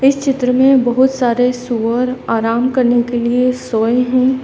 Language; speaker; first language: Hindi; native; Hindi